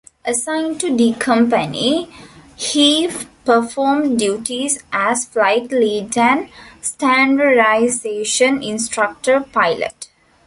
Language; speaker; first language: English; non-native, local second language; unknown